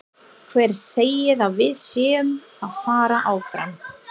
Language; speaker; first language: Icelandic; non-native, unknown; English